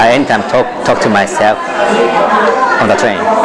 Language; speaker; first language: English; non-native, learner; Japanese